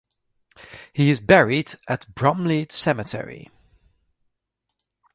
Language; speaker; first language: English; native; English